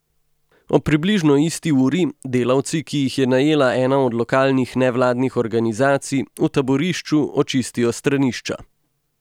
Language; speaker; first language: Slovenian; native; Slovenian